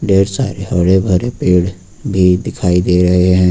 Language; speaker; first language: Hindi; native; Hindi